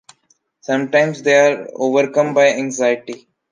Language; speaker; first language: English; non-native, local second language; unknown